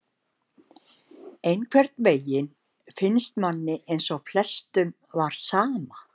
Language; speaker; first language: Icelandic; native; Icelandic